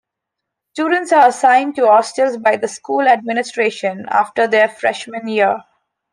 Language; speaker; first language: English; non-native, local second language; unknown